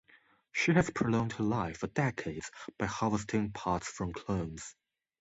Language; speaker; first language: English; non-native, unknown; Chinese